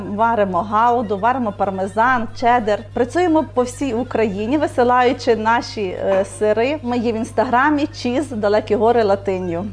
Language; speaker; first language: Ukrainian; native; Ukrainian